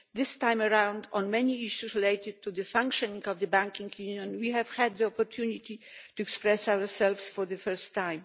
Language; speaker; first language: English; non-native, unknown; Polish